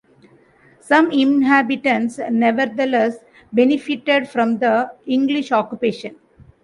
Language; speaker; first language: English; non-native, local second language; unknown